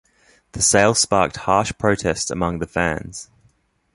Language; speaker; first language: English; native; English